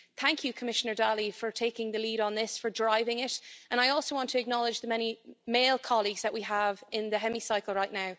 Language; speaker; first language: English; native; English